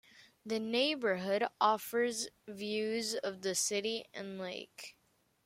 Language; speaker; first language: English; native; English